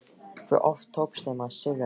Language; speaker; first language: Icelandic; native; Icelandic